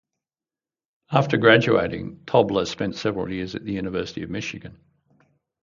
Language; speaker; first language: English; native; English